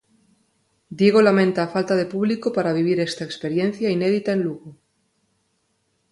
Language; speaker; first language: Galician; non-native, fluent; Spanish